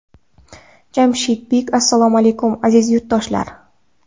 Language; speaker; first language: Uzbek; non-native, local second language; Kara-Kalpak